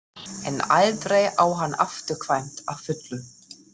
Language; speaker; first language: Icelandic; non-native, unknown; German